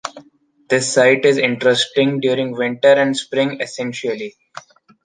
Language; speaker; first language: English; non-native, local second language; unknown